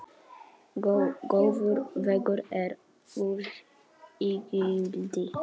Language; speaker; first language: Icelandic; non-native, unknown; Polish